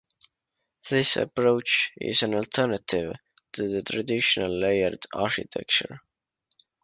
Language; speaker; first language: English; non-native, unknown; Estonian